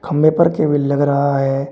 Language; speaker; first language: Hindi; native; Hindi